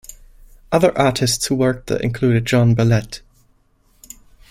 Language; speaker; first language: English; non-native, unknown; German